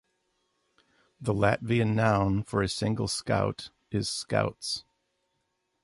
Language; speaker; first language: English; native; English